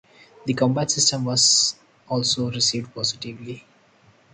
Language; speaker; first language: English; non-native, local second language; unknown